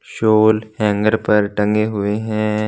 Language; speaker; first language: Hindi; non-native, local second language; Punjabi